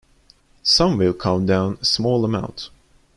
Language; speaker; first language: English; non-native, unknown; Turkish